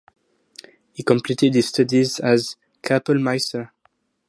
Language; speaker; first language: English; non-native, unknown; French